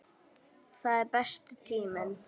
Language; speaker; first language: Icelandic; native; Icelandic